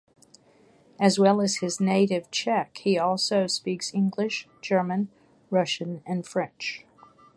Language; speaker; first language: English; native; English